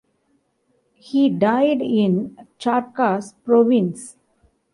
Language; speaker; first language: English; non-native, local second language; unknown